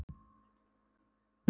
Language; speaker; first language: Icelandic; non-native, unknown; Polish